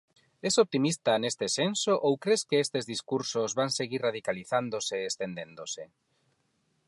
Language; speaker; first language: Galician; non-native, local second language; Spanish